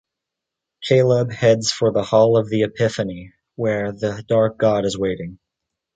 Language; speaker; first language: English; native; English